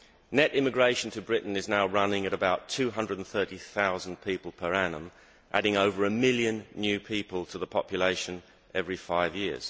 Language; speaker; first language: English; native; English